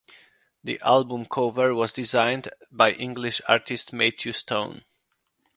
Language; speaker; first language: English; non-native, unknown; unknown